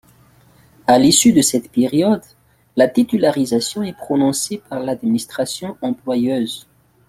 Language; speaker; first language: French; non-native, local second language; Malagasy